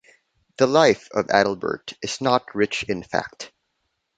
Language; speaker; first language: English; non-native, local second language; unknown